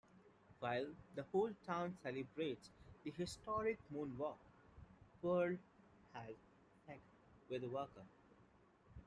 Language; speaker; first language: English; non-native, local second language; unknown